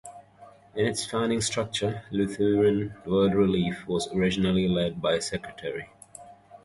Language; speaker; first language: English; native; English